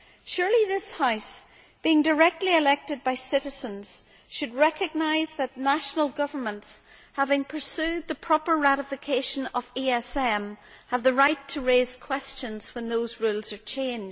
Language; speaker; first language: English; native; English